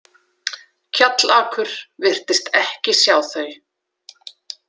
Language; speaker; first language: Icelandic; native; Icelandic